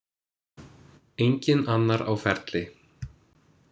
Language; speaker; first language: Icelandic; non-native, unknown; English